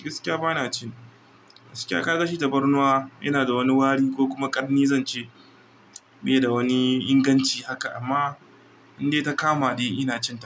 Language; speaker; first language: Hausa; non-native, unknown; Igbo